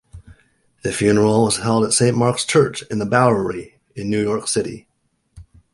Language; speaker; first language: English; native; English